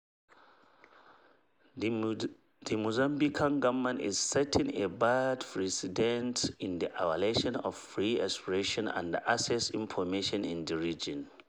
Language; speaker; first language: English; non-native, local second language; Hausa